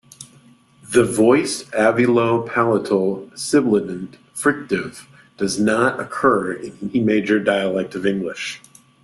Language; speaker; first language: English; native; English